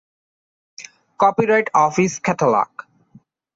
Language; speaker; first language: English; non-native, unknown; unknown